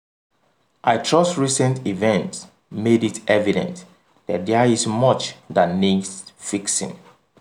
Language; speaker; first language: English; non-native, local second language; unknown